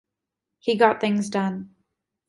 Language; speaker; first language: English; native; English